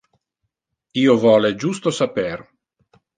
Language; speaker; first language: Interlingua; non-native, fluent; Italian